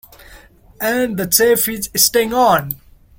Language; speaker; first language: English; non-native, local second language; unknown